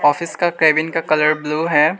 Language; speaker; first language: Hindi; non-native, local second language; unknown